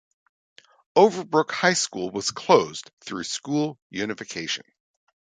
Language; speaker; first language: English; native; English